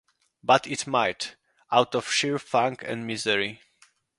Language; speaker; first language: English; non-native, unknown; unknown